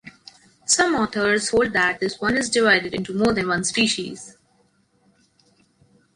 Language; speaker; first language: English; non-native, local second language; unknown